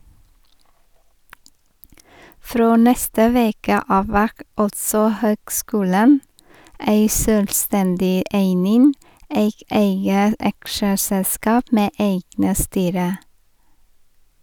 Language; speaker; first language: Norwegian; non-native, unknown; Vietnamese